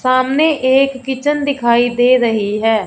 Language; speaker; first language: Hindi; non-native, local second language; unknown